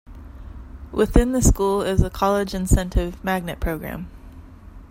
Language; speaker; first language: English; native; English